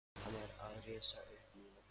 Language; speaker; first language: Icelandic; non-native, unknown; Lithuanian